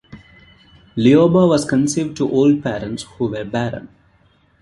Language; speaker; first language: English; non-native, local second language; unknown